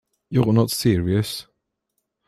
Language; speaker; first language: English; non-native, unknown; Polish